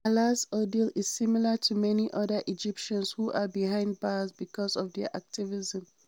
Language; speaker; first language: English; non-native, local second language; Hausa